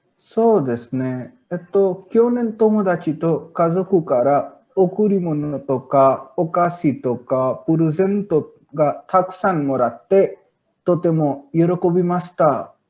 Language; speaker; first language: Japanese; non-native, learner; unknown